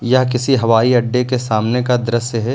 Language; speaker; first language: Hindi; native; Hindi